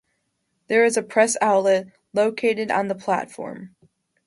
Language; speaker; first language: English; native; English